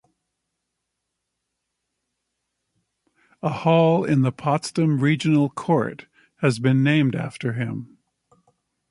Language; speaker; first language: English; native; English